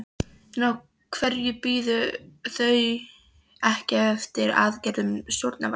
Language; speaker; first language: Icelandic; non-native, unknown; Polish